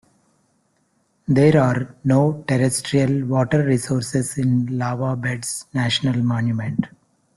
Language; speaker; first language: English; non-native, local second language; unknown